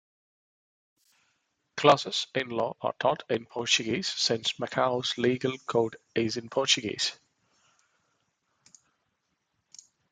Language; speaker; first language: English; non-native, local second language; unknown